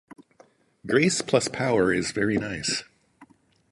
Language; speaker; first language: English; native; English